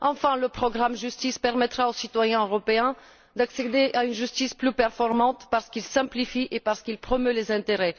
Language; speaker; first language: French; non-native, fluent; Bulgarian